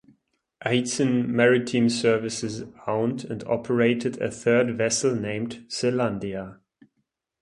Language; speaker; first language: English; non-native, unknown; German